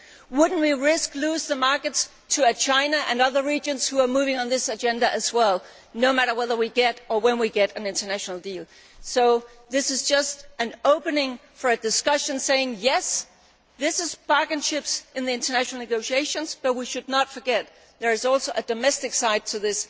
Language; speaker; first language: English; non-native, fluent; Danish